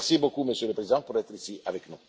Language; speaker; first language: French; non-native, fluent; Italian